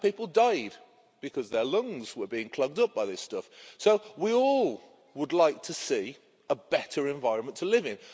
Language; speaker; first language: English; native; English